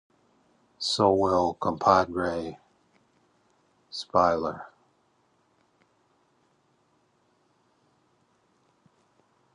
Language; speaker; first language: English; native; English